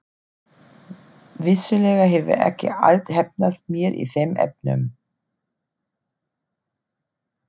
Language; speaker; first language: Icelandic; non-native, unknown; German